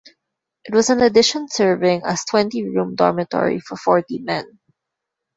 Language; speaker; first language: English; non-native, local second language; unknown